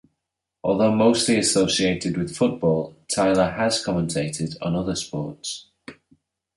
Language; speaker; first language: English; native; English